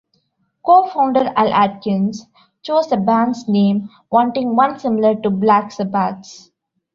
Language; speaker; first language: English; non-native, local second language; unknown